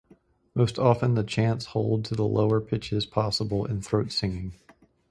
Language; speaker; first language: English; native; English